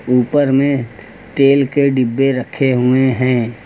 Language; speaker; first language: Hindi; native; Hindi